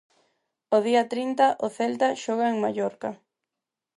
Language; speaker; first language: Galician; non-native, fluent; Spanish